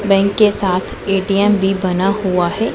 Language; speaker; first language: Hindi; non-native, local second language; Punjabi